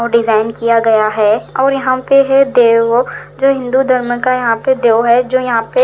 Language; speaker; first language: Hindi; non-native, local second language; Punjabi